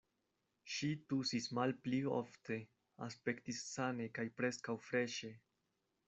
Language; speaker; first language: Esperanto; non-native, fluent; Spanish